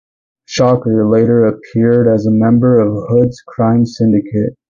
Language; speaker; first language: English; native; English